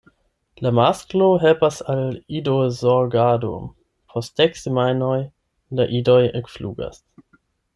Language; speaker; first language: Esperanto; non-native, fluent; German